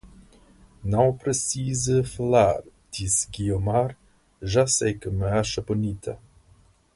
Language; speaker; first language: Portuguese; non-native, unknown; English